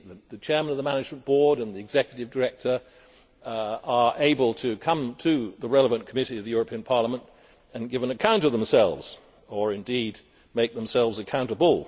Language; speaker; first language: English; native; English